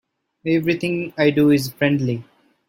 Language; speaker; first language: English; non-native, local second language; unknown